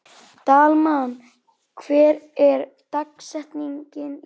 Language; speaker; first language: Icelandic; native; Icelandic